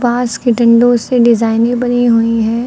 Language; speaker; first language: Hindi; native; Hindi